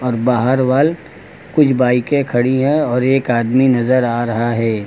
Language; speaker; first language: Hindi; native; Hindi